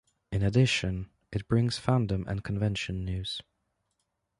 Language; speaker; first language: English; non-native, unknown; Polish